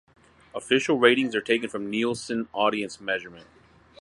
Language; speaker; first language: English; native; English